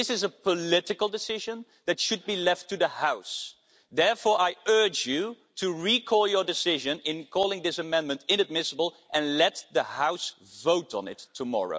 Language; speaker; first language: English; non-native, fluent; Dutch